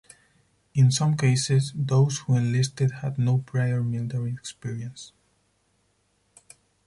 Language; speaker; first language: English; non-native, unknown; Spanish